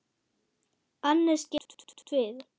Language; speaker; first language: Icelandic; non-native, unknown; German